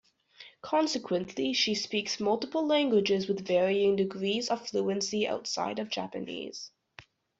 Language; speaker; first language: English; native; English